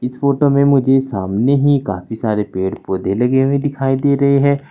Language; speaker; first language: Hindi; native; Hindi